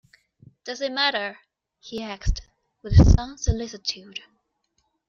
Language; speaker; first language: English; non-native, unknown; Chinese